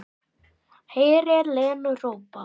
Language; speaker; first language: Icelandic; native; Icelandic